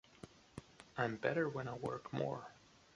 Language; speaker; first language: English; non-native, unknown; German